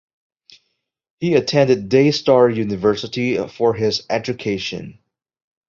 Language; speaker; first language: English; non-native, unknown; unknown